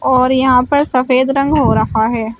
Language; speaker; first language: Hindi; native; Hindi